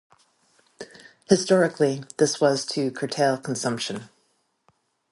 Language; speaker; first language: English; native; English